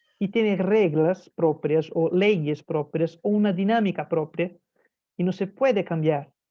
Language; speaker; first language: Spanish; non-native, fluent; Portuguese